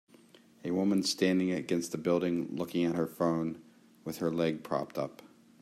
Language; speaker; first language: English; native; English